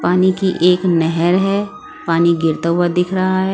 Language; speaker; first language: Hindi; non-native, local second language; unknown